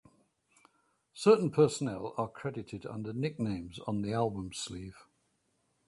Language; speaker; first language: English; native; English